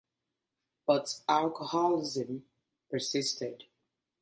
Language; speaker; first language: English; native; English